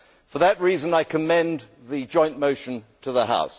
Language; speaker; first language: English; native; English